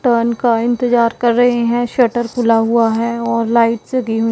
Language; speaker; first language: Hindi; non-native, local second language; Punjabi